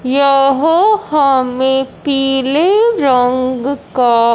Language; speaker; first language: Hindi; non-native, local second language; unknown